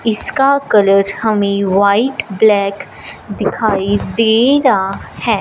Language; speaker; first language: Hindi; non-native, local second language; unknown